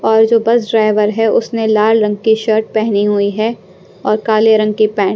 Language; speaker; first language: Hindi; non-native, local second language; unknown